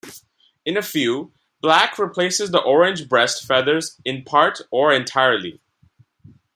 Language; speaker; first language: English; non-native, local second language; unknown